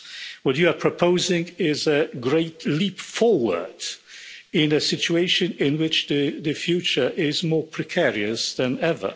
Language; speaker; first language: English; non-native, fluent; Polish